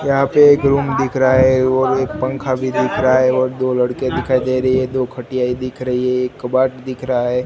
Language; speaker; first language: Hindi; non-native, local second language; Gujarati